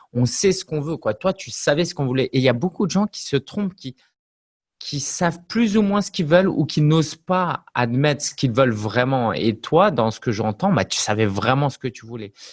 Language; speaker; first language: French; native; French